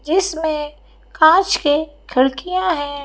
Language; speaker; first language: Hindi; native; Hindi